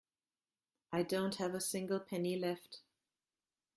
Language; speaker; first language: English; non-native, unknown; German